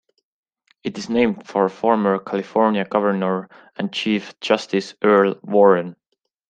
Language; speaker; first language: English; non-native, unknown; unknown